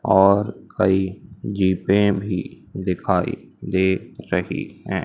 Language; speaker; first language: Hindi; native; Hindi